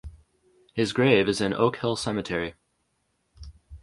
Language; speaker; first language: English; native; English